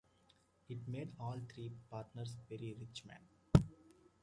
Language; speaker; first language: English; native; English